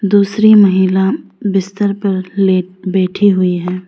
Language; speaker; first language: Hindi; non-native, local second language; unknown